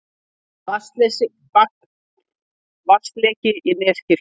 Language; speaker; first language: Icelandic; native; Icelandic